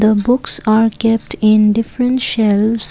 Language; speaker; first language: English; non-native, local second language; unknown